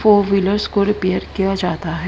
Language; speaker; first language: Hindi; native; Hindi